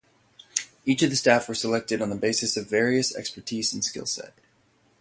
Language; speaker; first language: English; native; English